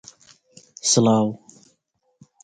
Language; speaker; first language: English; non-native, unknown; Central Kurdish